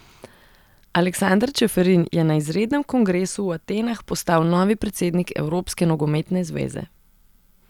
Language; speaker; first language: Slovenian; non-native, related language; Serbian